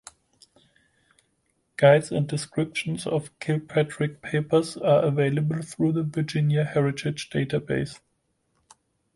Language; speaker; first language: English; non-native, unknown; German